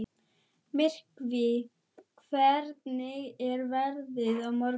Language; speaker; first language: Icelandic; non-native, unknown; German